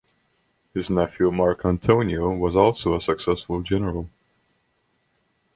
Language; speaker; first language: English; non-native, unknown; Estonian